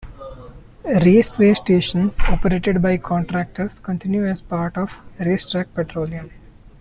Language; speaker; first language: English; non-native, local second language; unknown